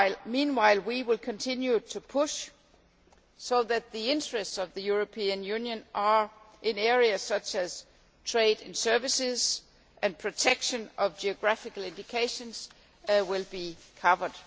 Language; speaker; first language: English; non-native, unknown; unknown